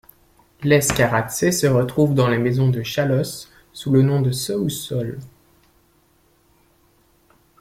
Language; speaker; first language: French; native; French